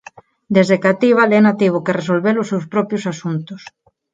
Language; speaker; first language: Galician; non-native, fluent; Spanish